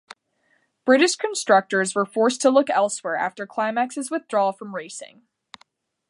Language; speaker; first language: English; native; English